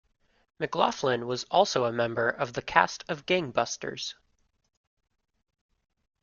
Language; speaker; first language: English; native; English